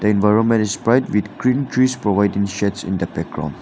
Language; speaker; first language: English; non-native, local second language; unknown